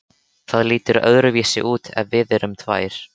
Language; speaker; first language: Icelandic; native; Icelandic